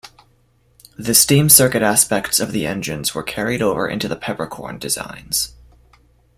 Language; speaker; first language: English; native; English